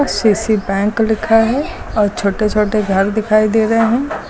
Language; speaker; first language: Hindi; native; Hindi